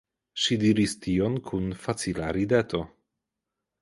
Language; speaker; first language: Esperanto; non-native, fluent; Polish